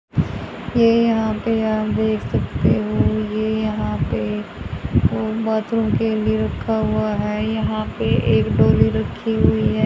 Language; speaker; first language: Hindi; native; Hindi